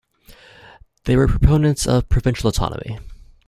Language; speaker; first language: English; native; English